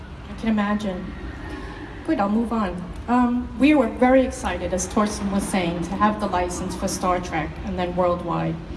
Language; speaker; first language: English; native; English